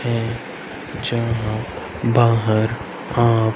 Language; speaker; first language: Hindi; native; Hindi